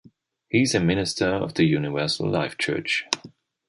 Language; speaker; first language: English; non-native, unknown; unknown